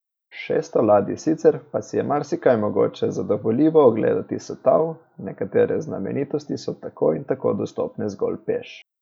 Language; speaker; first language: Slovenian; native; Slovenian